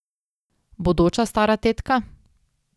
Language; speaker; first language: Slovenian; native; Slovenian